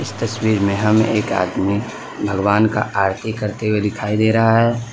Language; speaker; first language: Hindi; non-native, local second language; Gujarati